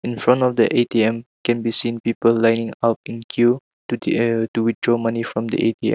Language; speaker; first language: English; non-native, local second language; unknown